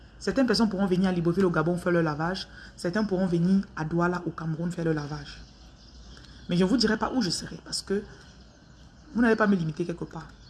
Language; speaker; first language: French; non-native, local second language; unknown